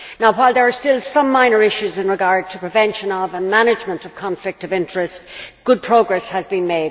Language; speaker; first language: English; native; English